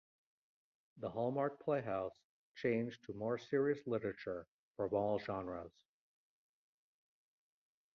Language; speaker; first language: English; native; English